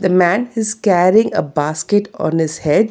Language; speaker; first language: English; non-native, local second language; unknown